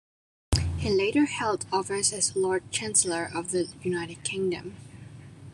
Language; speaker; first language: English; non-native, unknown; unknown